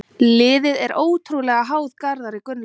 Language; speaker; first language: Icelandic; native; Icelandic